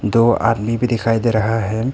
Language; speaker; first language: Hindi; non-native, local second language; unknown